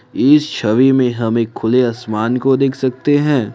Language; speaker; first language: Hindi; non-native, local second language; Assamese